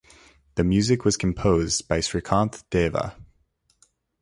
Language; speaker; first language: English; native; English